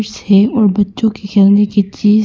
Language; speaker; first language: Hindi; non-native, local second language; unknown